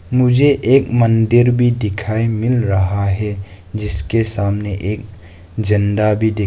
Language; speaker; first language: Hindi; non-native, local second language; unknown